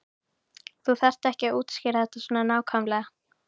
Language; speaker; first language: Icelandic; native; Icelandic